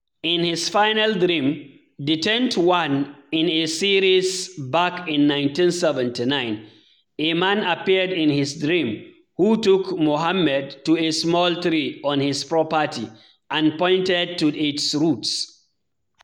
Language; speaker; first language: English; non-native, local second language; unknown